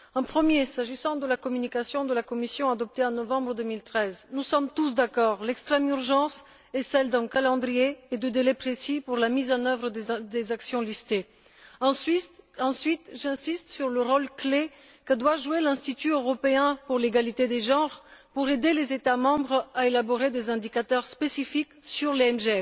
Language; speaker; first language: French; non-native, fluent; Bulgarian